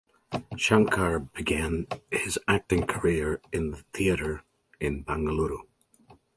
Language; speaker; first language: English; native; English